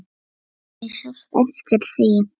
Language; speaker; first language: Icelandic; non-native, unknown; Lithuanian